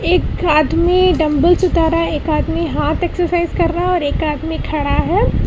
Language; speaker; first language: Hindi; non-native, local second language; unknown